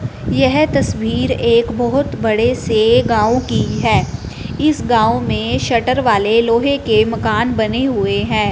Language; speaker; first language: Hindi; non-native, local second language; Punjabi